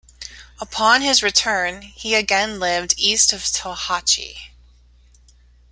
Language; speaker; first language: English; native; English